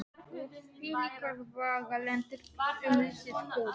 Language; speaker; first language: Icelandic; non-native, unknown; Polish